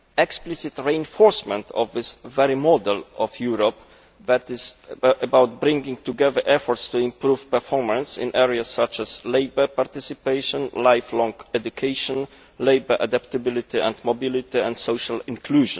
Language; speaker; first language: English; non-native, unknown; Polish